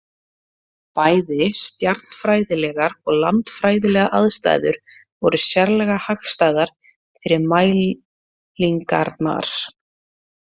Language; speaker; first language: Icelandic; native; Icelandic